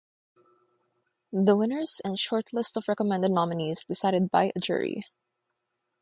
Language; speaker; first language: English; non-native, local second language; Filipino